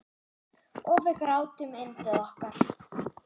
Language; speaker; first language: Icelandic; non-native, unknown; German